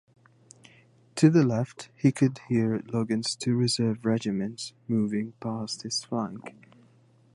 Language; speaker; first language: English; native; English